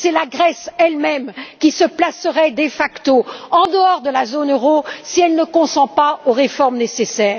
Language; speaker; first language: French; native; French